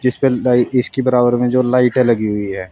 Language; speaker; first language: Hindi; native; Hindi